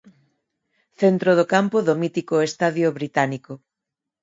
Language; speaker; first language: Galician; non-native, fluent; Spanish